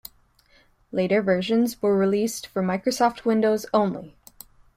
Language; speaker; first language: English; native; English